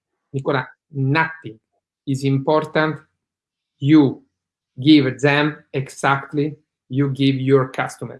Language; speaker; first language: English; non-native, learner; Italian